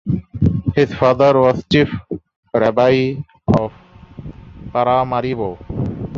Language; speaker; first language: English; non-native, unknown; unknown